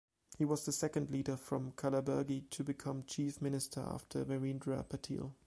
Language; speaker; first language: English; non-native, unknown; German